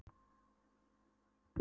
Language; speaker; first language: Icelandic; non-native, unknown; Polish